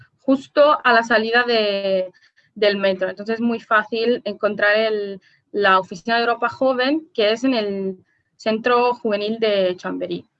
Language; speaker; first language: Spanish; non-native, related language; Italian